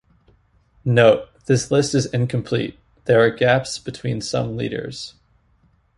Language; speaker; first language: English; native; English